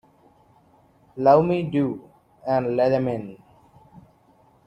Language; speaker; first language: English; non-native, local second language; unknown